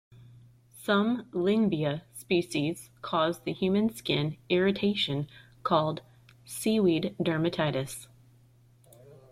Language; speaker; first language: English; native; English